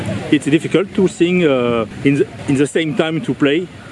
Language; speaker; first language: English; non-native, learner; French